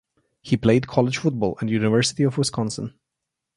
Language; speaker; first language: English; non-native, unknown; Slovenian